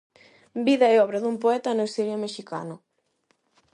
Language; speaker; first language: Galician; non-native, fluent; Spanish